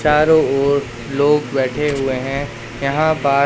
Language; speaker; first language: Hindi; native; Hindi